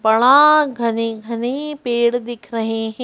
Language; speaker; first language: Hindi; native; Hindi